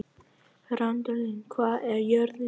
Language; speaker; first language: Icelandic; non-native, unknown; Vietnamese